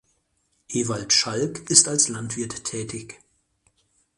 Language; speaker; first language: German; native; German